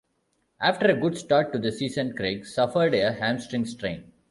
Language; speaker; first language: English; non-native, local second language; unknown